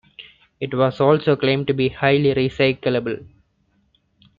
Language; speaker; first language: English; non-native, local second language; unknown